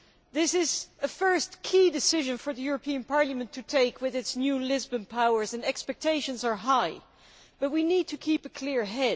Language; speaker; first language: English; non-native, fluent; Dutch